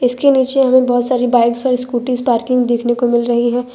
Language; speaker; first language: Hindi; non-native, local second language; Gujarati